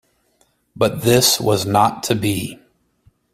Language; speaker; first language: English; native; English